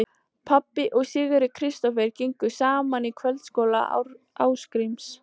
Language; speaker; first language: Icelandic; native; Icelandic